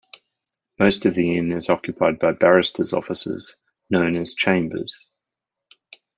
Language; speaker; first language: English; native; English